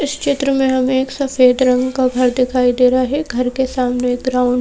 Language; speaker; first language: Hindi; native; Hindi